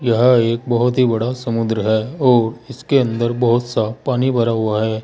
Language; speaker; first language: Hindi; native; Hindi